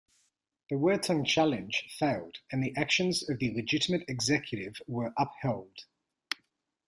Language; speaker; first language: English; native; English